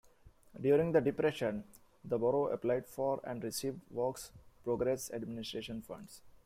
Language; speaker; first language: English; non-native, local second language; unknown